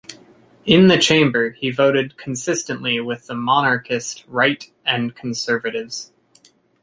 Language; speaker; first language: English; native; English